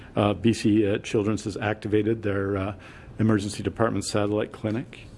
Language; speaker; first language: English; native; English